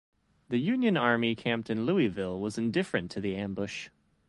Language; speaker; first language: English; native; English